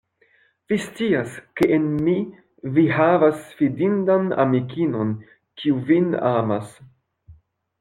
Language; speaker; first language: Esperanto; non-native, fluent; French